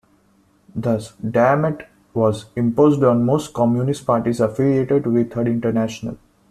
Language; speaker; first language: English; non-native, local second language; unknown